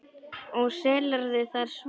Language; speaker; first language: Icelandic; non-native, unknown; Polish